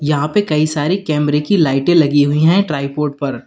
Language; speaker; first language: Hindi; native; Hindi